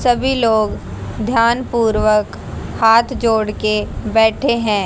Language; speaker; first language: Hindi; native; Hindi